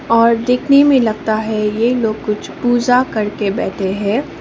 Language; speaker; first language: Hindi; non-native, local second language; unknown